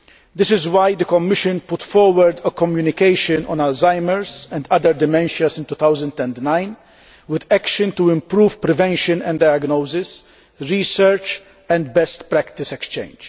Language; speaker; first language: English; non-native, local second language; Maltese